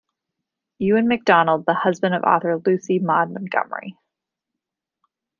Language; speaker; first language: English; native; English